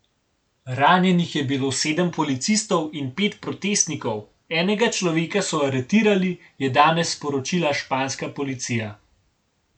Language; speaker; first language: Slovenian; native; Slovenian